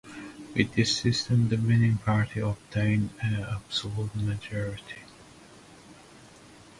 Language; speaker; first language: English; non-native, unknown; Persian